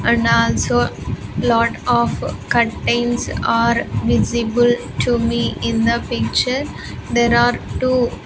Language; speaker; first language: English; non-native, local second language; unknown